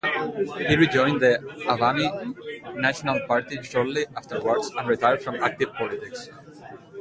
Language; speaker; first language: English; native; English